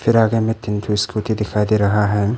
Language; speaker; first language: Hindi; non-native, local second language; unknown